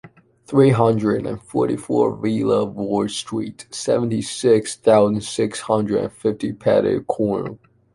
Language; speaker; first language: English; non-native, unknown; Chinese